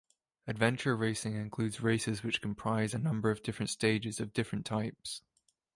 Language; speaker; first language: English; native; English